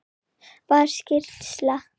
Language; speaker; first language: Icelandic; non-native, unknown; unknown